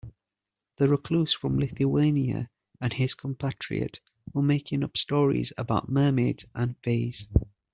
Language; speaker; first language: English; native; English